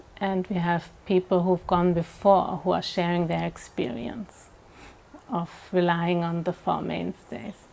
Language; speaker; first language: English; non-native, fluent; German